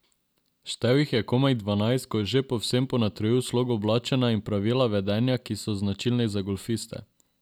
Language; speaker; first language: Slovenian; non-native, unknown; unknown